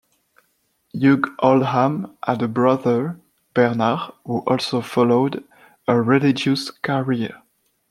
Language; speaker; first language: English; non-native, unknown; French